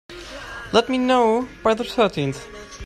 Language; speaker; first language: English; non-native, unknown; German